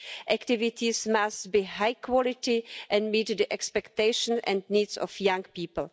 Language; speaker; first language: English; non-native, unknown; Czech